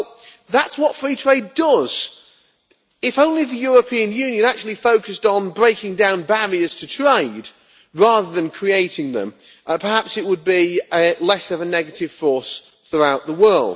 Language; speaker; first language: English; native; English